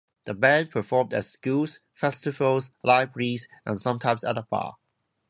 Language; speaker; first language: English; non-native, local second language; Cantonese